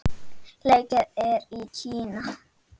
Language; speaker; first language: Icelandic; native; Icelandic